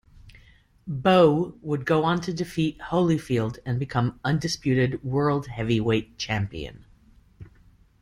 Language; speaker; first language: English; native; English